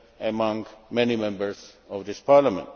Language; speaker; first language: English; non-native, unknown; Czech